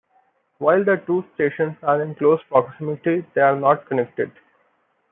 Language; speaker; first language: English; non-native, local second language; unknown